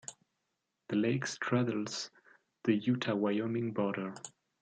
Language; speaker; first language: English; non-native, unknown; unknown